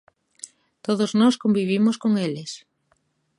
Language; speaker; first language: Galician; native; Galician